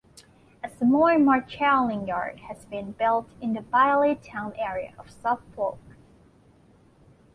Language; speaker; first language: English; non-native, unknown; Thai